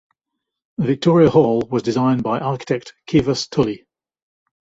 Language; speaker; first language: English; native; English